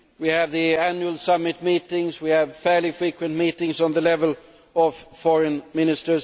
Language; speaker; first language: English; non-native, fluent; Swedish